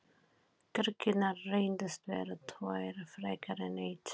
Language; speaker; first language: Icelandic; non-native, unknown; Filipino